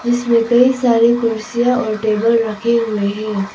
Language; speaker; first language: Hindi; non-native, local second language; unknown